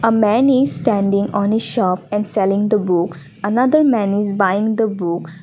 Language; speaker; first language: English; non-native, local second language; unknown